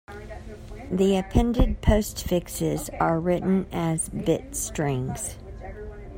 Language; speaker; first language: English; native; English